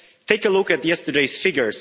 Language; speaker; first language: English; non-native, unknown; Romanian